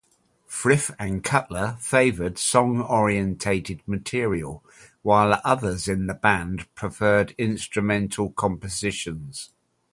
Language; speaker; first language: English; native; English